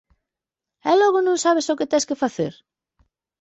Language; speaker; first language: Galician; native; Galician